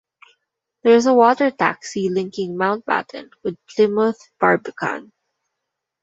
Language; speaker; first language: English; non-native, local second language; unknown